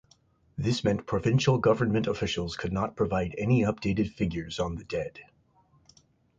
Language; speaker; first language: English; native; English